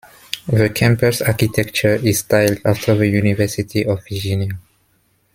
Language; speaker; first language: English; non-native, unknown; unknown